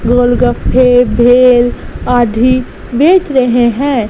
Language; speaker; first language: Hindi; non-native, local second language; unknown